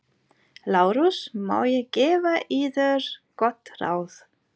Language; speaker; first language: Icelandic; non-native, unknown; German